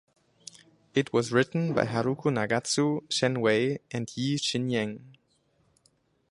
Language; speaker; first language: English; non-native, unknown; German